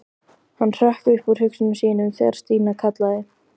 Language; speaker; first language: Icelandic; native; Icelandic